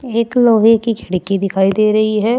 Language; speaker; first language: Hindi; native; Hindi